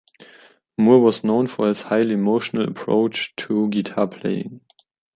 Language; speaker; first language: English; non-native, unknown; German